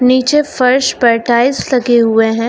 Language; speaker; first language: Hindi; native; Hindi